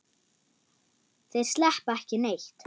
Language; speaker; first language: Icelandic; non-native, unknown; German